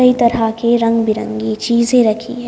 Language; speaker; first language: Hindi; native; Hindi